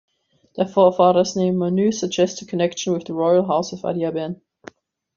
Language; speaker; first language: English; non-native, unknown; German